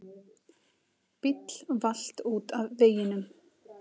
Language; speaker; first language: Icelandic; native; Icelandic